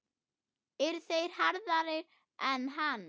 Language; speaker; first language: Icelandic; non-native, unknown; German